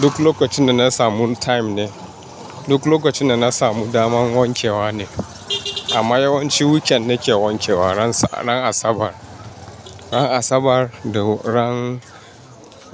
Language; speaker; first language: Hausa; non-native, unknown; Yoruba